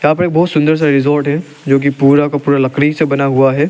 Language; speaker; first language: Hindi; non-native, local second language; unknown